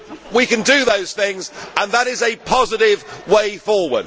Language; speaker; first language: English; native; English